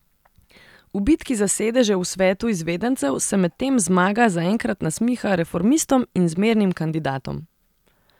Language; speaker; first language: Slovenian; non-native, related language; Serbian